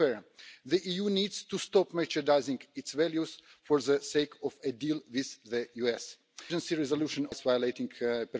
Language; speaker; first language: English; native; English